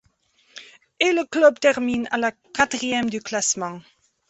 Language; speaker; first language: French; non-native, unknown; Belarusian